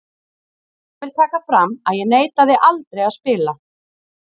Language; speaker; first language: Icelandic; native; Icelandic